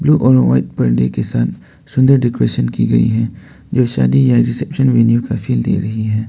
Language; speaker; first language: Hindi; non-native, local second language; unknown